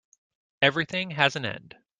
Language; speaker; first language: English; native; English